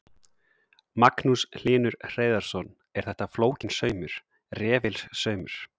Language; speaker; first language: Icelandic; native; Icelandic